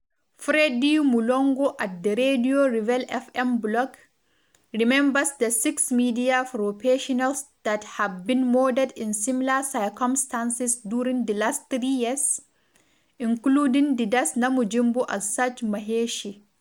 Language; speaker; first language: English; non-native, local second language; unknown